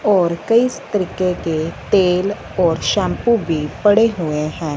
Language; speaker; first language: Hindi; non-native, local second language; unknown